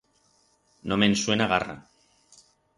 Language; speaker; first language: Aragonese; non-native, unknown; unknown